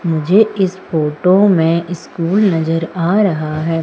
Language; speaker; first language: Hindi; native; Hindi